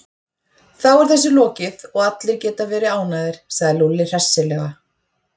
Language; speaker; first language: Icelandic; native; Icelandic